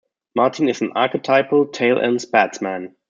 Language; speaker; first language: English; non-native, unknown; German